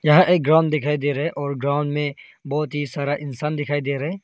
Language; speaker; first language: Hindi; non-native, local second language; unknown